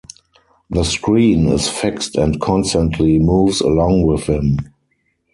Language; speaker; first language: English; non-native, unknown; German